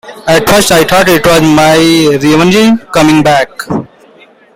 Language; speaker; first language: English; non-native, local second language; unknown